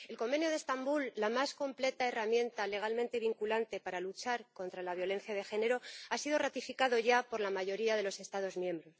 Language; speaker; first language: Spanish; native; Spanish